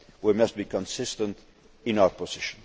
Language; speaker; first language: English; non-native, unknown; Dutch